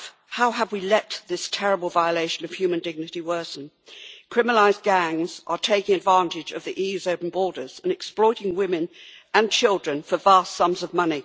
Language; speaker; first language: English; native; English